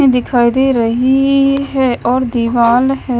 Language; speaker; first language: Hindi; non-native, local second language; Punjabi